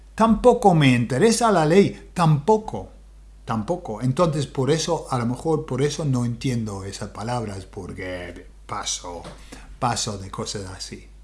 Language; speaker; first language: Spanish; non-native, fluent; English